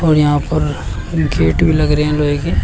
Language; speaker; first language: Hindi; native; Hindi